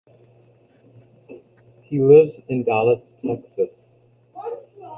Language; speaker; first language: English; native; English